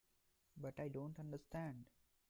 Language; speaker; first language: English; non-native, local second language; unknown